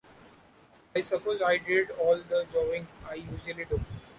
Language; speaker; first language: English; non-native, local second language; Marathi